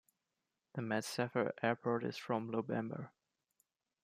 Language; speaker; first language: English; non-native, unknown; German